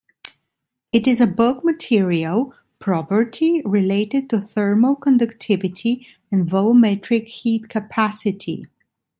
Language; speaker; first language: English; non-native, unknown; Italian